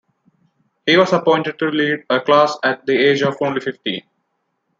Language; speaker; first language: English; non-native, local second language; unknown